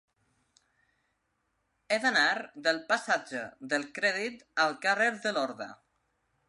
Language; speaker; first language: Catalan; non-native, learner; Spanish